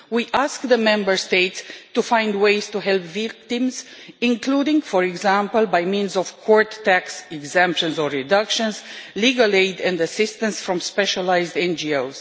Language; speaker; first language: English; non-native, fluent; Romanian